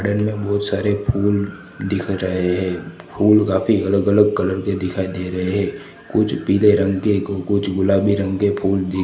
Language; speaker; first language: Hindi; non-native, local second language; Gujarati